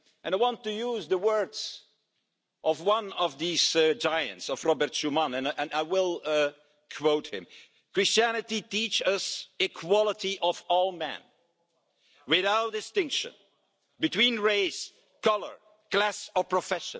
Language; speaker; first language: English; non-native, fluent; Dutch